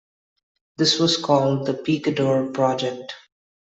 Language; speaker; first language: English; non-native, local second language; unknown